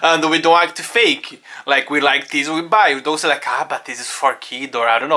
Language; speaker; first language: English; non-native, fluent; Portuguese